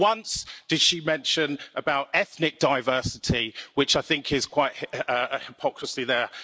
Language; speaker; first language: English; native; English